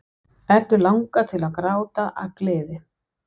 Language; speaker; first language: Icelandic; non-native, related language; Danish